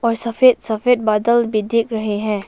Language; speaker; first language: Hindi; non-native, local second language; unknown